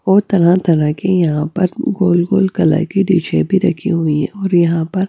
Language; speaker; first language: Hindi; non-native, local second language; Punjabi